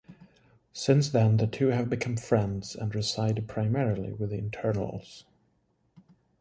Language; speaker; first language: English; native; English